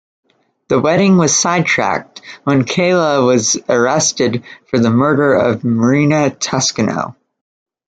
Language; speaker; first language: English; native; English